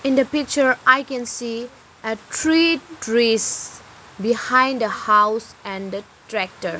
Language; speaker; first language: English; non-native, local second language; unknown